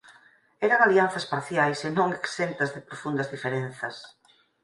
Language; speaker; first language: Galician; native; Galician